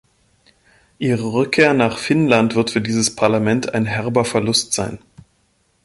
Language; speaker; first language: German; native; German